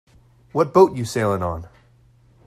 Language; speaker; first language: English; native; English